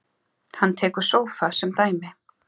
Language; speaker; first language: Icelandic; native; Icelandic